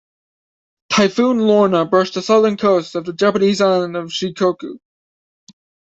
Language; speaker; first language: English; native; English